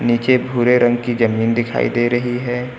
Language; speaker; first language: Hindi; native; Hindi